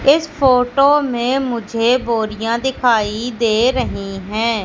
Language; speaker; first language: Hindi; native; Hindi